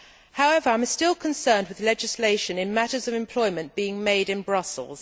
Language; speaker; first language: English; native; English